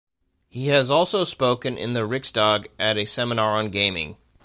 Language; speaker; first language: English; native; English